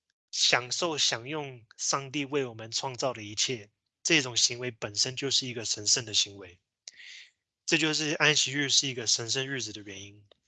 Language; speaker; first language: Chinese; native; Chinese